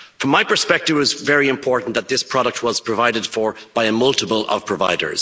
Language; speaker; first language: English; native; English